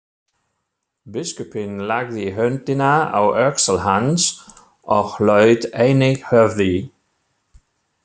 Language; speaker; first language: Icelandic; non-native, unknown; German